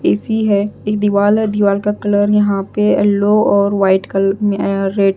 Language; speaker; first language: Hindi; non-native, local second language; Punjabi